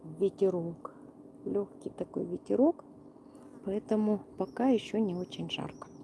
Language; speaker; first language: Russian; non-native, local second language; Ukrainian